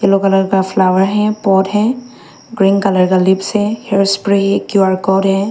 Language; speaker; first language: Hindi; non-native, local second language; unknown